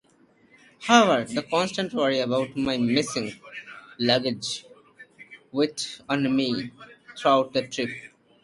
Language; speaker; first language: English; native; English